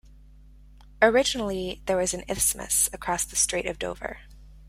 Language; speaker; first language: English; native; English